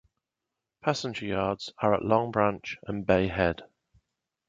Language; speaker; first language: English; native; English